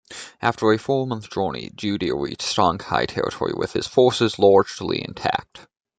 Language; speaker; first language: English; native; English